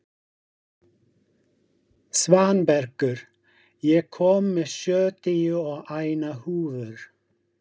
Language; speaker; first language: Icelandic; non-native, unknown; English